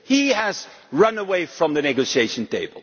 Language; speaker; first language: English; non-native, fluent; Dutch